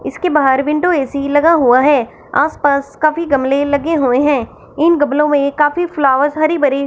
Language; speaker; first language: Hindi; non-native, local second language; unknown